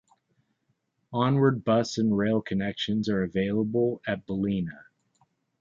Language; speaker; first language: English; native; English